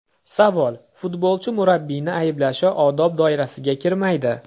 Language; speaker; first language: Uzbek; native; Uzbek